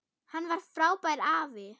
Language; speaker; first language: Icelandic; non-native, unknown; German